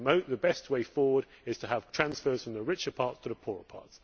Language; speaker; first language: English; native; English